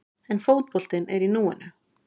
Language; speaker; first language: Icelandic; native; Icelandic